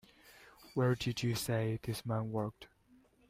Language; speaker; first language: English; native; English